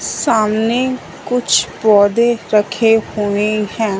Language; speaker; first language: Hindi; non-native, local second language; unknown